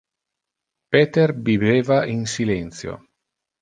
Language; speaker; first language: Interlingua; non-native, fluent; Italian